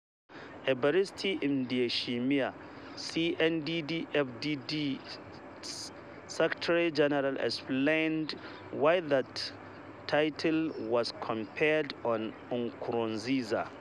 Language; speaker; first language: English; non-native, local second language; Hausa